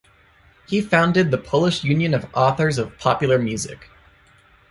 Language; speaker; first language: English; native; English